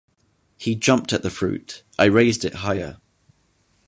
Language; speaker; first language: English; native; English